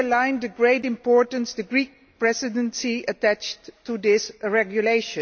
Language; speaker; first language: English; non-native, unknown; Dutch